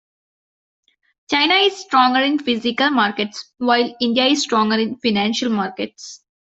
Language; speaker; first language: English; non-native, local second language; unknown